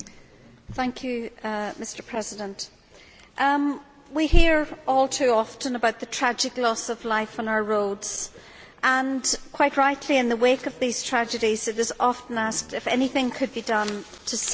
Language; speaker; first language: English; native; English